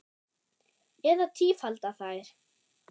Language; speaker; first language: Icelandic; non-native, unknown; German